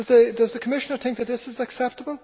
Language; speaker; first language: English; native; English